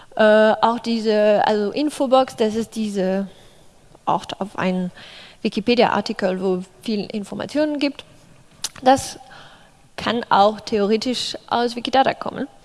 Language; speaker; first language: German; non-native, fluent; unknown